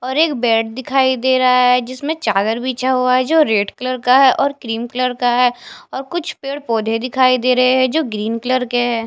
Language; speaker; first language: Hindi; non-native, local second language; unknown